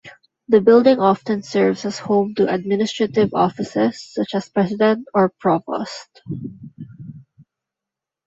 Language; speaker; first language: English; non-native, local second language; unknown